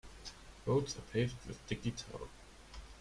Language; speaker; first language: English; non-native, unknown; German